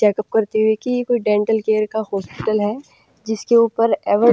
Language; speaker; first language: Hindi; non-native, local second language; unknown